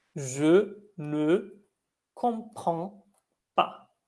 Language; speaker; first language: French; non-native, fluent; Spanish